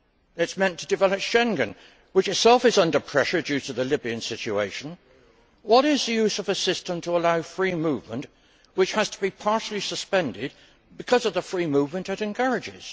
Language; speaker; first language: English; native; English